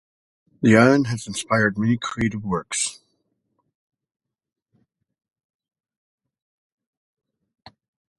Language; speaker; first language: English; native; English